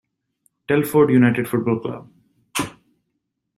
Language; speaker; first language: English; native; English